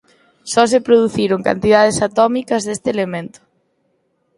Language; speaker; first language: Galician; native; Galician